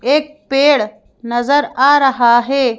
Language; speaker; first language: Hindi; native; Hindi